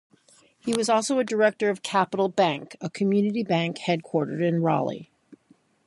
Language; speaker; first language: English; native; English